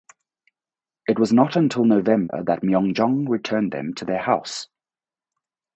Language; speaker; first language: English; native; English